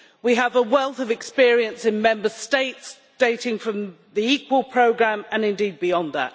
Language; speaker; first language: English; native; English